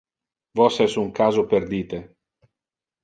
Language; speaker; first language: Interlingua; non-native, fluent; Italian